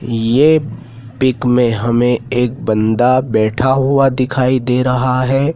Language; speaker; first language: Hindi; native; Hindi